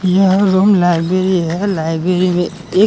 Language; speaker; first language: Hindi; non-native, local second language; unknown